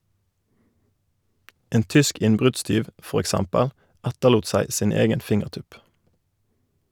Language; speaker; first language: Norwegian; native; Norwegian